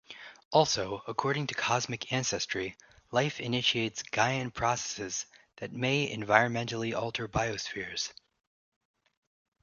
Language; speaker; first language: English; native; English